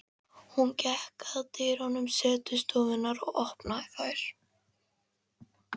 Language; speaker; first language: Icelandic; native; Icelandic